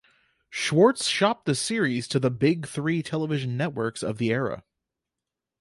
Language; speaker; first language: English; native; English